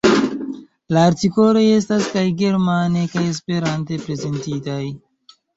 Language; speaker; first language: Esperanto; non-native, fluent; Chinese